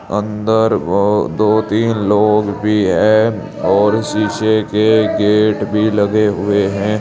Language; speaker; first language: Hindi; native; Hindi